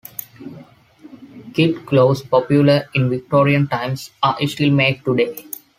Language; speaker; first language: English; non-native, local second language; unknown